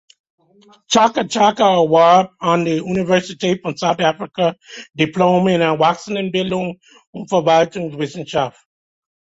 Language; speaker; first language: German; non-native, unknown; English